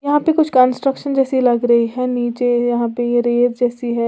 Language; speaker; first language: Hindi; native; Hindi